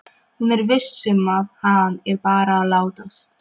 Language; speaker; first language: Icelandic; non-native, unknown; Polish